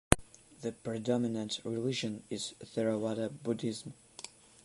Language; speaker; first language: English; non-native, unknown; Russian